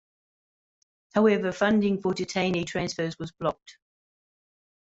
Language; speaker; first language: English; native; English